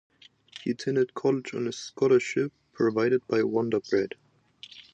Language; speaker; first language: English; non-native, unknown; German